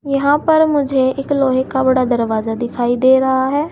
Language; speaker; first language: Hindi; native; Hindi